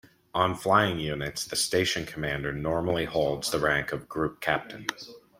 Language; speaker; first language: English; native; English